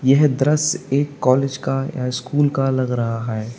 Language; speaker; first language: Hindi; native; Hindi